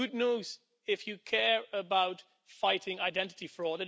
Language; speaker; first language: English; non-native, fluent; Dutch